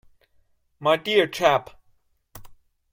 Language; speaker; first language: English; non-native, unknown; German